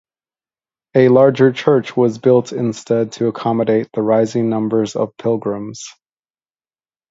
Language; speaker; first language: English; native; English